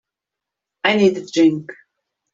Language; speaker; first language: English; native; English